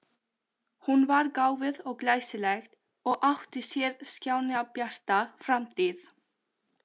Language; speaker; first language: Icelandic; non-native, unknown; Albanian